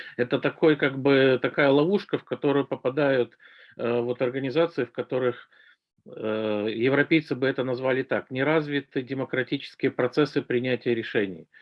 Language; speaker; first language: Russian; native; Russian